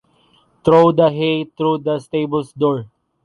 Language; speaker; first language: English; non-native, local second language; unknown